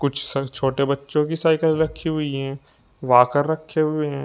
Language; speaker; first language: Hindi; native; Hindi